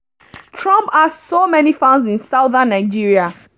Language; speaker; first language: English; non-native, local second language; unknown